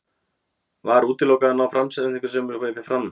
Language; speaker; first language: Icelandic; native; Icelandic